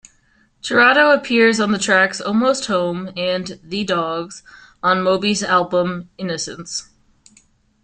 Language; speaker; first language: English; native; English